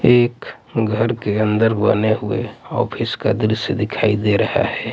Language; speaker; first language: Hindi; non-native, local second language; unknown